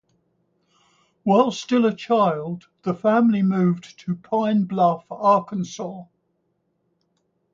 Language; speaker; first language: English; native; English